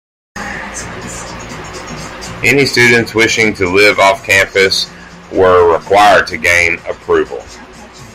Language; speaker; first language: English; native; English